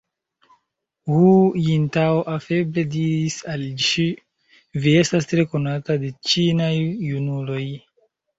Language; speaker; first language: Esperanto; non-native, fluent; Chinese